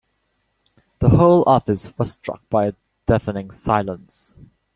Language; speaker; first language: English; native; English